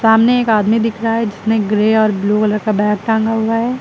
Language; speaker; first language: Hindi; native; Hindi